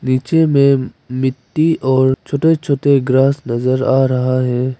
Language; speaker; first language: Hindi; non-native, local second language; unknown